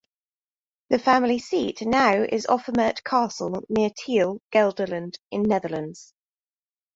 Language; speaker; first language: English; native; English